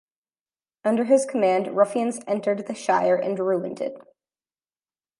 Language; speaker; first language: English; native; English